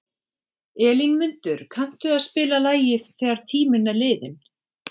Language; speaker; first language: Icelandic; native; Icelandic